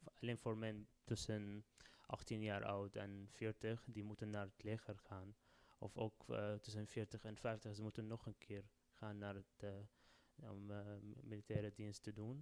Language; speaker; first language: Dutch; non-native, fluent; Arabic